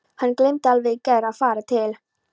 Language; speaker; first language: Icelandic; non-native, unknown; Polish